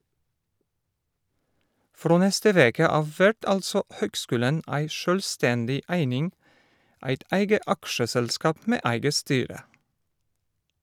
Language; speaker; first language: Norwegian; non-native, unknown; Polish